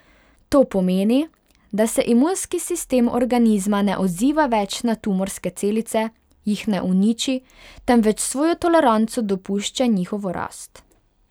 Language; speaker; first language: Slovenian; non-native, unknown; Hungarian